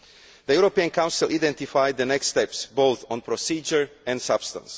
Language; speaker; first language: English; non-native, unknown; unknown